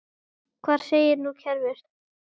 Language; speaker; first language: Icelandic; native; Icelandic